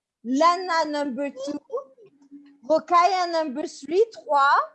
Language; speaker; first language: English; non-native, fluent; French